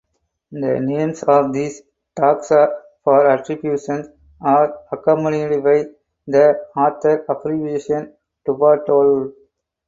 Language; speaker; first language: English; non-native, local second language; Tamil